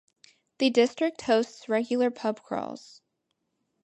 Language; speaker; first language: English; native; English